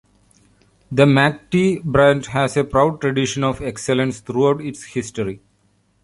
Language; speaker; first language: English; non-native, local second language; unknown